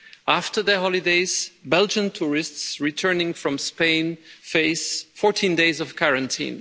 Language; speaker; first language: English; non-native, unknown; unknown